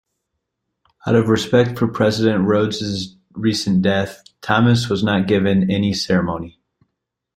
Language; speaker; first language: English; native; English